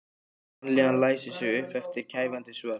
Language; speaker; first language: Icelandic; native; Icelandic